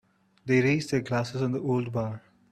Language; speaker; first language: English; non-native, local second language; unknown